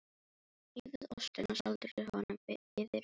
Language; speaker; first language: Icelandic; non-native, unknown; Filipino